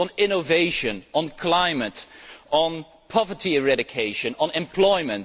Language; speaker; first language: English; non-native, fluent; Dutch